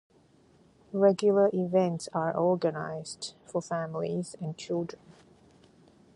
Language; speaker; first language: English; non-native, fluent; Chinese